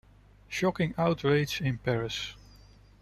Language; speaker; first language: English; non-native, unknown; Dutch